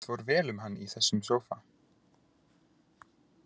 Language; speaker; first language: Icelandic; native; Icelandic